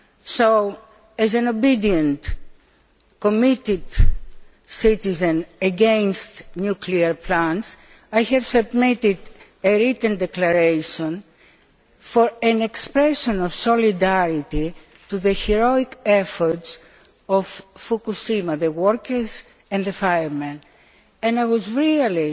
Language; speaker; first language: English; non-native, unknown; Greek